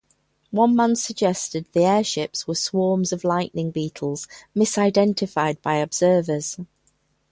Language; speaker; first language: English; native; English